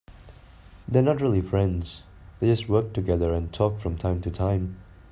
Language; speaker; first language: English; non-native, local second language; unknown